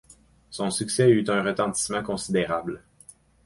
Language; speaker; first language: French; native; French